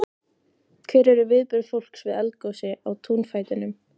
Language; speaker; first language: Icelandic; native; Icelandic